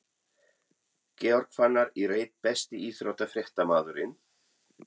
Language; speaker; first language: Icelandic; non-native, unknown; German